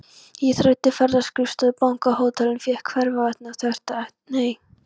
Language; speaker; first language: Icelandic; non-native, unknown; Polish